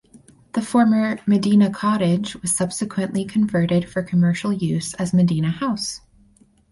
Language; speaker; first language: English; native; English